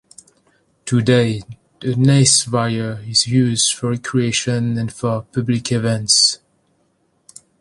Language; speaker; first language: English; non-native, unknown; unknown